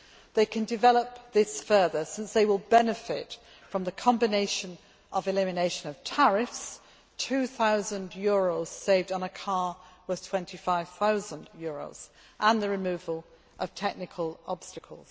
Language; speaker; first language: English; non-native, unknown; Greek